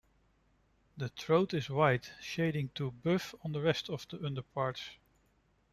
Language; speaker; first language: English; non-native, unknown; Dutch